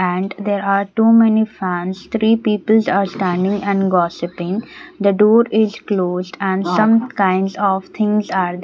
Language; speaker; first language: English; non-native, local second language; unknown